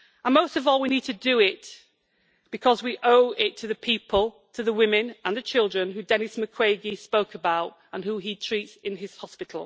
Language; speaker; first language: English; native; English